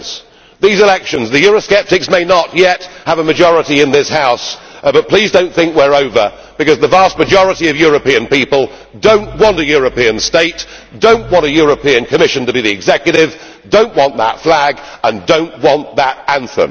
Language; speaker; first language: English; native; English